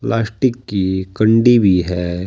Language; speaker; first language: Hindi; native; Hindi